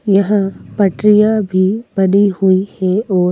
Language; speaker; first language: Hindi; native; Hindi